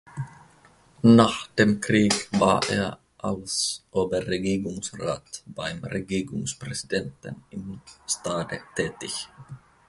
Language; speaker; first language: German; non-native, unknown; Finnish